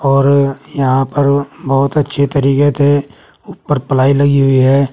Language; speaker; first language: Hindi; native; Hindi